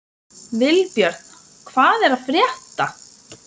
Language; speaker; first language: Icelandic; non-native, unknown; Lithuanian